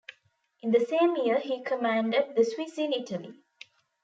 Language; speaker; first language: English; non-native, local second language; Tamil